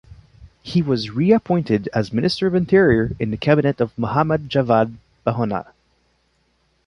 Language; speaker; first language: English; non-native, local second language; French